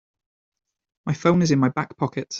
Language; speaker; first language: English; native; English